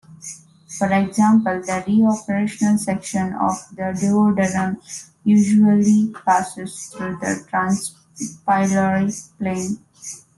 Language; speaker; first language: English; non-native, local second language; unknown